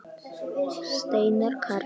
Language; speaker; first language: Icelandic; non-native, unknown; Polish